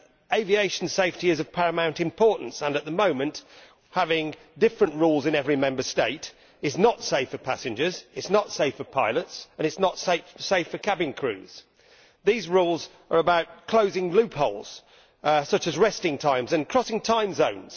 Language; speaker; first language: English; native; English